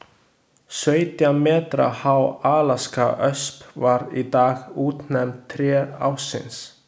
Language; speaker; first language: Icelandic; non-native, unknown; Chinese